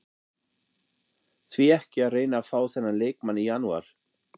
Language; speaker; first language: Icelandic; non-native, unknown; German